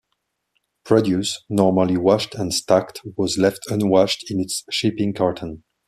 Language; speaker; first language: English; non-native, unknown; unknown